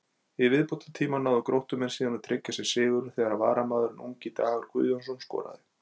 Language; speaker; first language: Icelandic; native; Icelandic